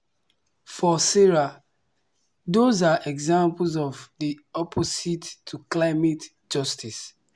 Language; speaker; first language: English; non-native, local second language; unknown